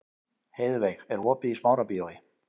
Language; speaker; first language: Icelandic; native; Icelandic